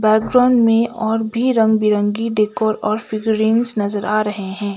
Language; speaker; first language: Hindi; non-native, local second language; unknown